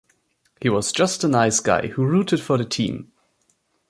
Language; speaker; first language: English; non-native, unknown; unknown